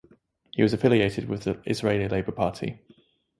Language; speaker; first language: English; native; English